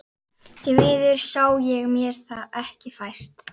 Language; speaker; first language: Icelandic; native; Icelandic